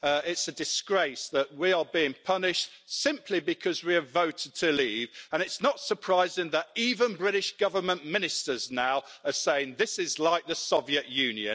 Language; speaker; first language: English; native; English